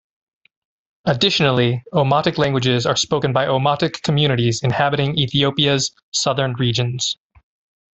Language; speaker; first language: English; native; English